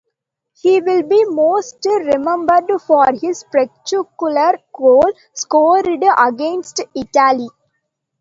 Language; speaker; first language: English; non-native, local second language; Tamil